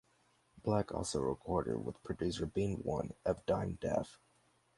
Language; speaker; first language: English; native; English